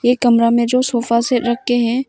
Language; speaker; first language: Hindi; early bilingual, other home language; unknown